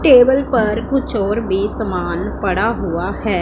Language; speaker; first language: Hindi; non-native, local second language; Punjabi